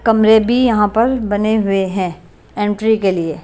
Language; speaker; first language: Hindi; non-native, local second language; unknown